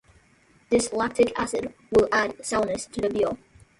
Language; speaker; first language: English; native; English